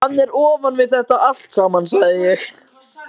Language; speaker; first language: Icelandic; native; Icelandic